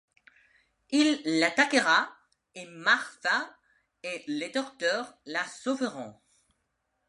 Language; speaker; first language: French; non-native, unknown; Spanish